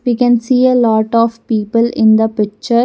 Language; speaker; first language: English; non-native, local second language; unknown